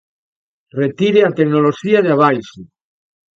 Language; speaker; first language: Galician; native; Galician